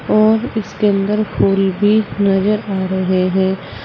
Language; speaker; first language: Hindi; native; Hindi